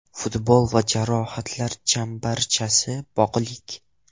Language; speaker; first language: Uzbek; non-native, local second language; Russian